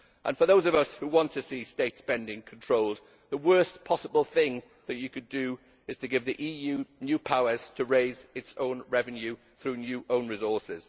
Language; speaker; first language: English; native; English